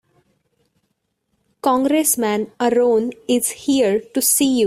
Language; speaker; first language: English; non-native, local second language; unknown